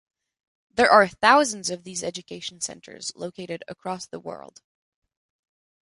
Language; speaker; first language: English; non-native, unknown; French